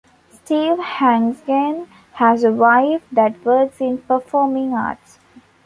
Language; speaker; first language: English; non-native, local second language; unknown